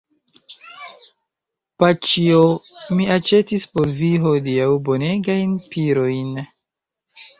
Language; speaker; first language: Esperanto; non-native, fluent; Chinese